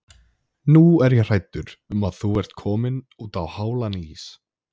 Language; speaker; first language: Icelandic; native; Icelandic